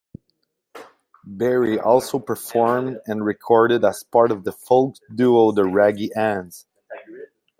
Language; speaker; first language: English; non-native, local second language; French